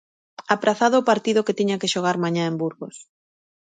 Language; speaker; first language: Galician; native; Galician